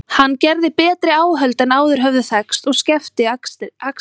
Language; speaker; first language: Icelandic; native; Icelandic